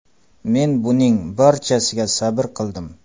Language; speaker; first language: Uzbek; non-native, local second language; Kara-Kalpak